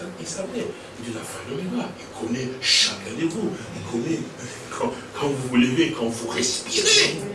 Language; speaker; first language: French; non-native, local second language; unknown